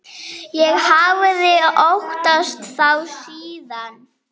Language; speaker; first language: Icelandic; native; Icelandic